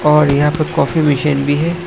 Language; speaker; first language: Hindi; non-native, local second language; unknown